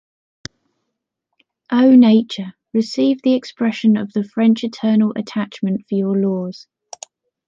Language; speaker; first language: English; native; English